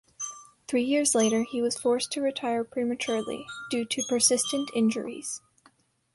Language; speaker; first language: English; native; English